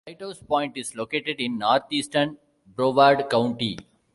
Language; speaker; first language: English; non-native, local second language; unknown